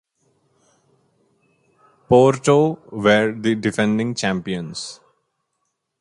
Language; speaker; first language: English; non-native, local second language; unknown